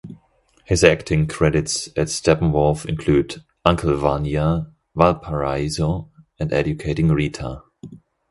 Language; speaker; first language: English; non-native, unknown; German